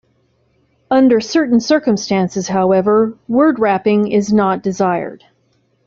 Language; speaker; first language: English; native; English